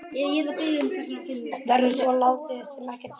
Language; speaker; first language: Icelandic; native; Icelandic